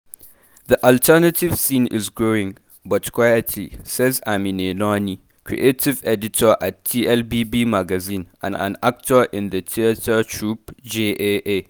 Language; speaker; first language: English; non-native, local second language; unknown